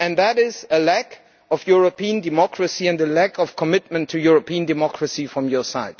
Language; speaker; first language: English; non-native, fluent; German